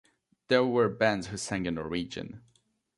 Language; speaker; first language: English; native; English